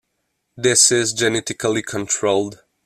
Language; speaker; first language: English; non-native, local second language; French